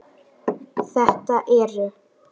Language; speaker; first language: Icelandic; native; Icelandic